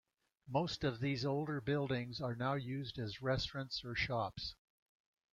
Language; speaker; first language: English; native; English